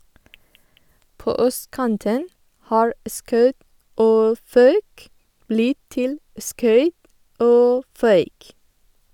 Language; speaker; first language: Norwegian; non-native, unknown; Persian